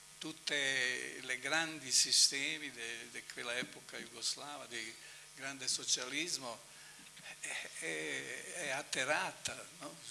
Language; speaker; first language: Italian; non-native, fluent; Bosnian